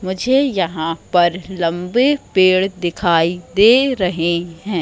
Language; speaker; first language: Hindi; native; Hindi